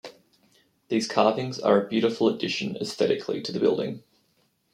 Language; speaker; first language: English; native; English